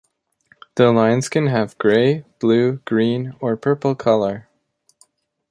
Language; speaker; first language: English; native; English